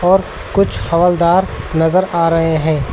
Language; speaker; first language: Hindi; native; Hindi